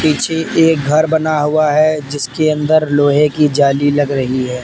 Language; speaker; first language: Hindi; native; Hindi